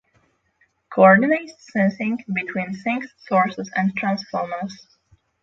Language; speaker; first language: English; non-native, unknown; Polish